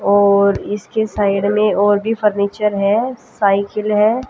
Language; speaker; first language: Hindi; native; Hindi